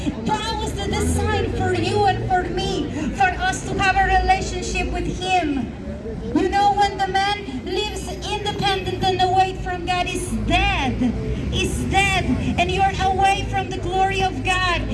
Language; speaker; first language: English; non-native, fluent; Spanish